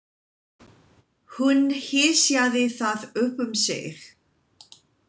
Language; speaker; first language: Icelandic; non-native, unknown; English